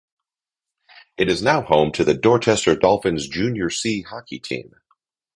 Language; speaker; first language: English; native; English